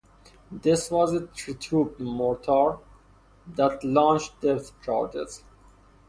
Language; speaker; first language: English; non-native, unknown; Persian